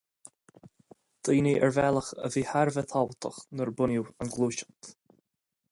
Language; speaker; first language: Irish; non-native, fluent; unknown